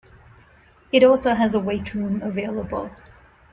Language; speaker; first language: English; non-native, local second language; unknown